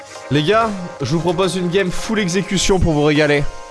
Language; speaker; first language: French; native; French